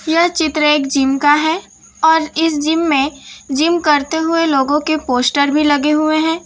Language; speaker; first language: Hindi; non-native, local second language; Gujarati